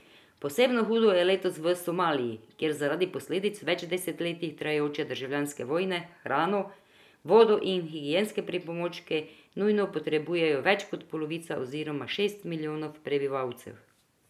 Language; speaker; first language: Slovenian; non-native, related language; Croatian